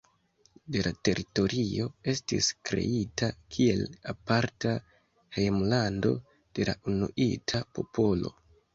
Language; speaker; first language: Esperanto; non-native, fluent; Kinyarwanda